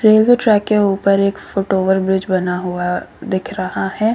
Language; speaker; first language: Hindi; native; Hindi